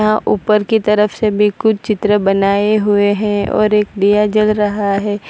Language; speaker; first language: Hindi; non-native, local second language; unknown